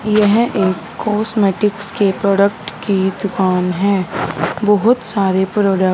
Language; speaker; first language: Hindi; non-native, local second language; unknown